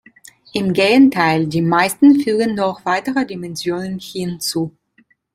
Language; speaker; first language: German; non-native, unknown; Italian